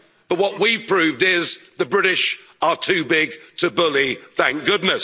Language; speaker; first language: English; native; English